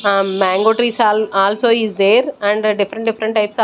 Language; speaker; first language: English; non-native, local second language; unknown